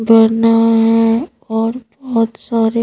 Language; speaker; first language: Hindi; native; Hindi